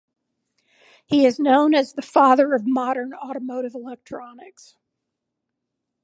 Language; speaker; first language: English; native; English